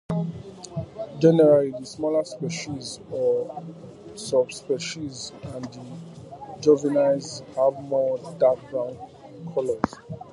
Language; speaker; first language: English; native; English